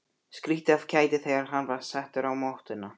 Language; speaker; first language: Icelandic; native; Icelandic